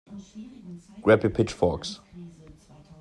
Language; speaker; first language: English; non-native, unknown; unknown